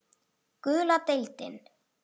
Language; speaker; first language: Icelandic; native; Icelandic